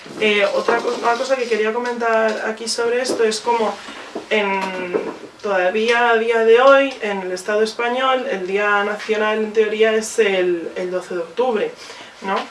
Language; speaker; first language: Spanish; early bilingual, other home language; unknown